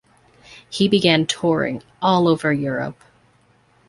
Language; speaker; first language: English; native; English